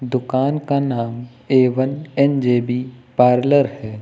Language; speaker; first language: Hindi; native; Hindi